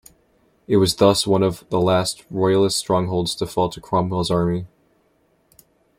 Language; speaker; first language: English; native; English